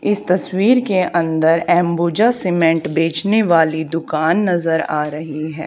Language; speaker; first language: Hindi; native; Hindi